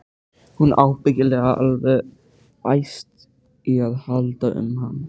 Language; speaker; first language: Icelandic; native; Icelandic